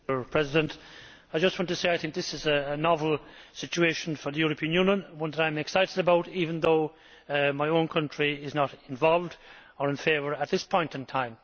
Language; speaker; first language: English; native; English